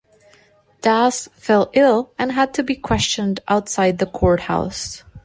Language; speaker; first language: English; non-native, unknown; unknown